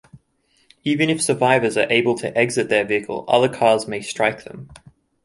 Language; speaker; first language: English; native; English